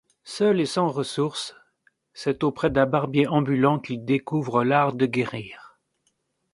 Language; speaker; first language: French; native; French